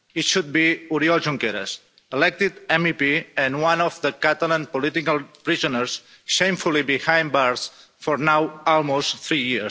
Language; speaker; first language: English; non-native, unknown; Catalan